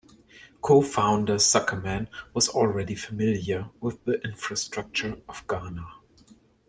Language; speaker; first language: English; non-native, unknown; German